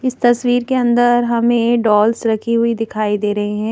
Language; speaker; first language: Hindi; native; Hindi